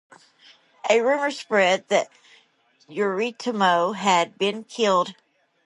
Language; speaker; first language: English; native; English